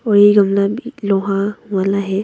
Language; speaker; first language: Hindi; early bilingual, other home language; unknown